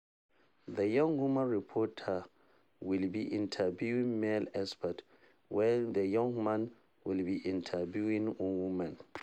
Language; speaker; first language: English; non-native, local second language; Hausa